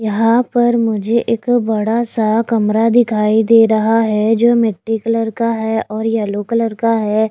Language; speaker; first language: Hindi; native; Hindi